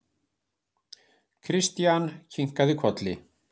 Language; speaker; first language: Icelandic; native; Icelandic